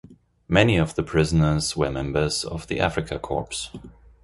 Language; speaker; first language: English; non-native, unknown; German